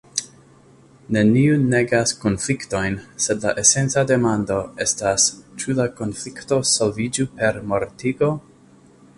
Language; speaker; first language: Esperanto; non-native, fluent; English